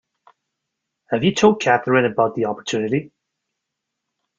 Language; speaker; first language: English; native; English